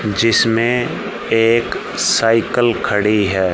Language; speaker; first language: Hindi; native; Hindi